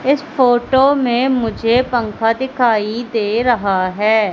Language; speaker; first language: Hindi; native; Hindi